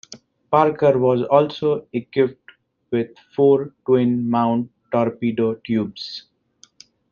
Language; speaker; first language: English; non-native, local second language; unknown